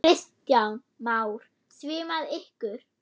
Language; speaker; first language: Icelandic; non-native, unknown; German